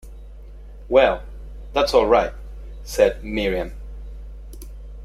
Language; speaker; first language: English; non-native, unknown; Spanish